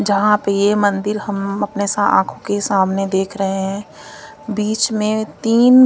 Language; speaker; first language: Hindi; non-native, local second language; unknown